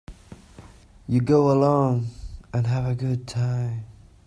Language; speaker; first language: English; non-native, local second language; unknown